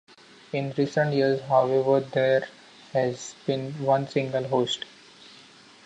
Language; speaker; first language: English; non-native, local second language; Marathi